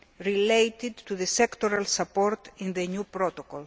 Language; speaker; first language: English; non-native, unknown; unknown